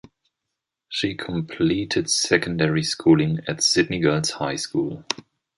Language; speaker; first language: English; non-native, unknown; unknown